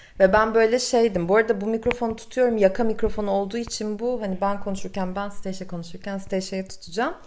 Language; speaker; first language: Turkish; native; Turkish